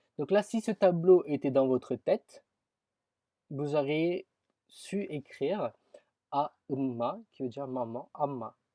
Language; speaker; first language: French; early bilingual, other home language; Tamil